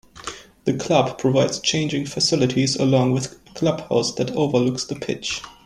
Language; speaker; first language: English; non-native, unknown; German